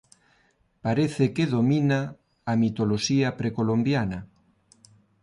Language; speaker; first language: Galician; non-native, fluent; Spanish